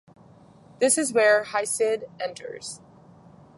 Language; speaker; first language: English; native; English